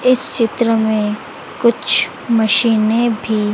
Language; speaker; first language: Hindi; native; Hindi